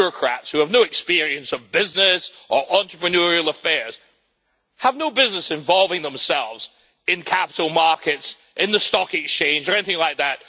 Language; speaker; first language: English; native; English